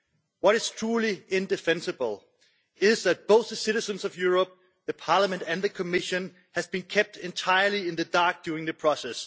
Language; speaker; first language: English; non-native, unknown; Danish